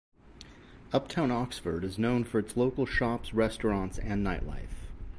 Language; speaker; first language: English; native; English